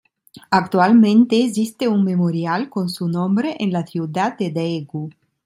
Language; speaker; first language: Spanish; non-native, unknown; Italian